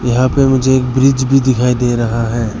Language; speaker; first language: Hindi; early bilingual, other home language; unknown